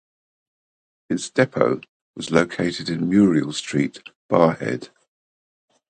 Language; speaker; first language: English; native; English